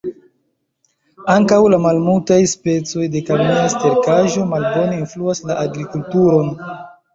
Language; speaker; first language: Esperanto; non-native, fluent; Chinese